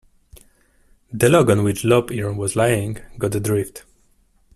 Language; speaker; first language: English; non-native, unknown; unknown